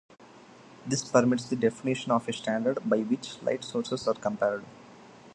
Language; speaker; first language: English; non-native, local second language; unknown